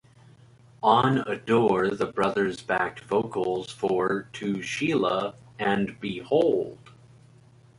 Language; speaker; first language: English; native; English